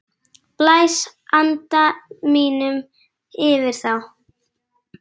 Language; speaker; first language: Icelandic; native; Icelandic